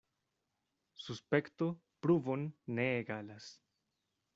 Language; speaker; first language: Esperanto; non-native, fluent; Spanish